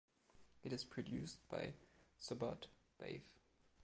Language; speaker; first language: English; non-native, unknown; German